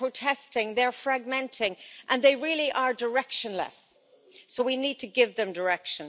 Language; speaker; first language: English; native; English